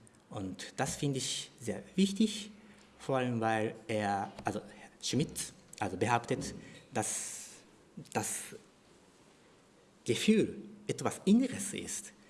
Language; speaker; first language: German; non-native, fluent; Japanese